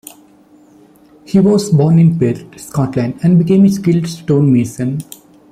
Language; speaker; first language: English; non-native, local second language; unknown